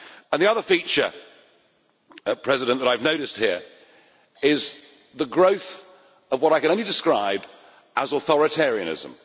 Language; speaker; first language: English; native; English